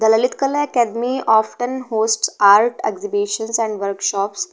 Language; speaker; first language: English; non-native, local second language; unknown